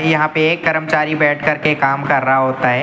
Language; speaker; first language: Hindi; native; Hindi